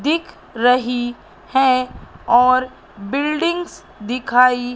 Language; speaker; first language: Hindi; native; Hindi